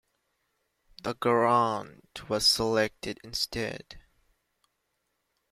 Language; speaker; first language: English; native; English